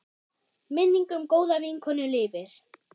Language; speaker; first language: Icelandic; non-native, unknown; German